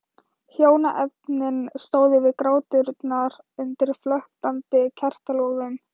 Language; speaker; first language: Icelandic; non-native, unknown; Thai